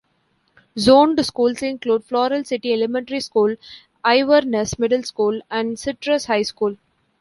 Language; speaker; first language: English; non-native, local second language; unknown